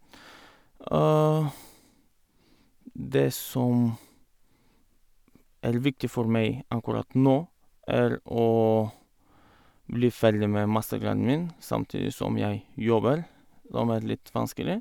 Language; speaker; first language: Norwegian; non-native, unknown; Bulgarian